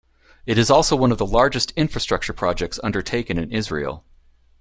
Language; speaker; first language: English; native; English